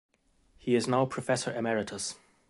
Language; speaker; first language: English; native; English